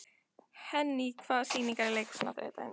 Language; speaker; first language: Icelandic; native; Icelandic